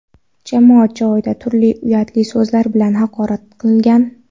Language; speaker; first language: Uzbek; non-native, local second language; Kara-Kalpak